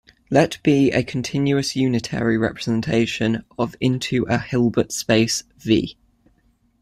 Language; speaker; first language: English; native; English